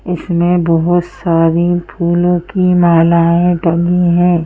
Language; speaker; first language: Hindi; native; Hindi